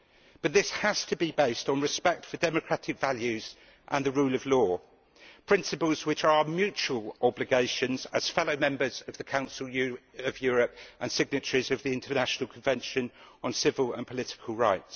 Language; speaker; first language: English; native; English